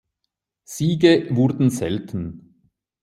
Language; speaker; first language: German; native; German